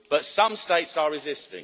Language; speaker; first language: English; native; English